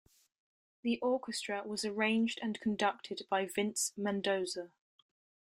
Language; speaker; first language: English; native; English